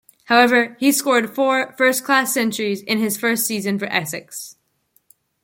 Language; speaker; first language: English; native; English